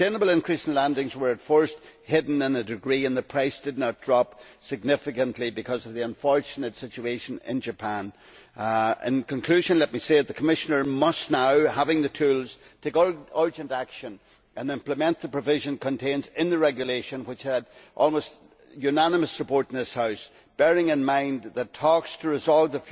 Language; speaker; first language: English; native; English